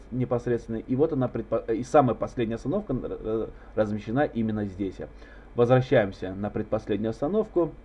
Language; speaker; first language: Russian; non-native, local second language; Azerbaijani